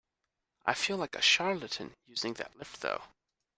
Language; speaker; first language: English; native; English